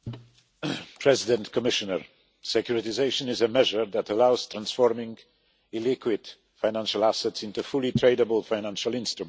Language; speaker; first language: English; non-native, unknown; Polish